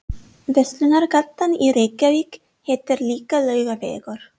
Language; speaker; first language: Icelandic; non-native, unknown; English